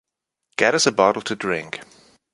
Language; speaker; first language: English; non-native, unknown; German